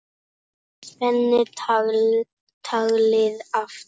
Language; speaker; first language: Icelandic; non-native, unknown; Polish